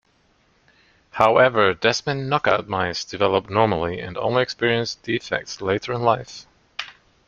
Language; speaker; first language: English; non-native, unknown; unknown